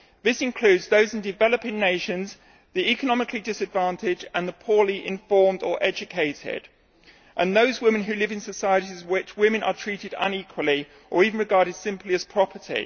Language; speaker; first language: English; native; English